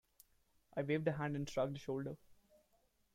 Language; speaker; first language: English; non-native, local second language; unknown